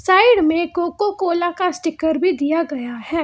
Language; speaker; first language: Hindi; non-native, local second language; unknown